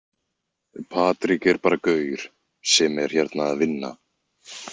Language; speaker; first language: Icelandic; native; Icelandic